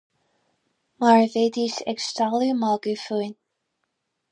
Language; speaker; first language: Irish; non-native, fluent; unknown